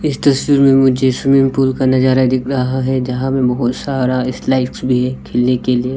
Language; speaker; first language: Hindi; non-native, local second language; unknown